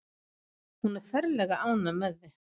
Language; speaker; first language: Icelandic; non-native, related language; Swedish